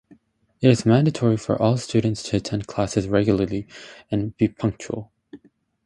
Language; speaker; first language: English; native; English